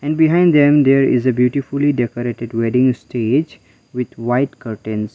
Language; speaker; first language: English; non-native, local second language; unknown